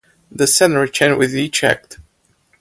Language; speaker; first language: English; native; English